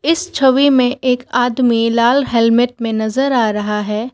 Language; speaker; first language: Hindi; non-native, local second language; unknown